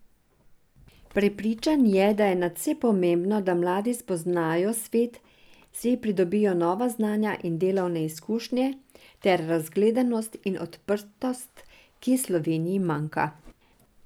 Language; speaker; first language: Slovenian; non-native, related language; Serbian